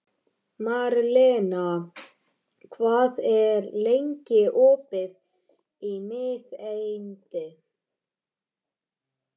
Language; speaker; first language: Icelandic; native; Icelandic